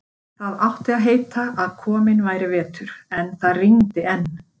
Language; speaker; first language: Icelandic; native; Icelandic